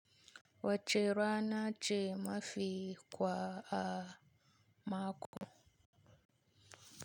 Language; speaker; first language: Hausa; native; Hausa